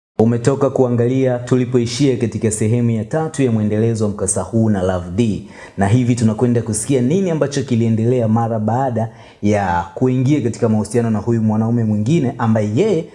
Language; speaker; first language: Swahili; native; Swahili